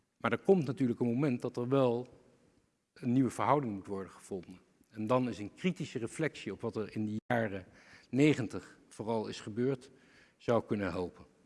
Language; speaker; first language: Dutch; native; Dutch